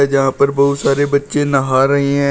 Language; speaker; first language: Hindi; native; Hindi